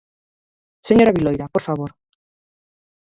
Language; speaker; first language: Galician; native; Galician